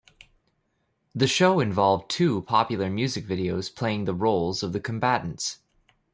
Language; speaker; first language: English; native; English